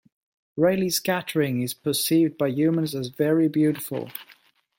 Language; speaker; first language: English; non-native, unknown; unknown